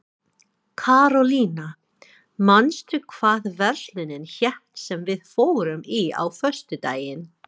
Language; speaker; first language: Icelandic; non-native, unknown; English